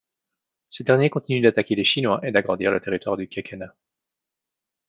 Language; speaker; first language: French; native; French